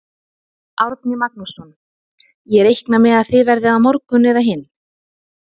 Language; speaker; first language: Icelandic; native; Icelandic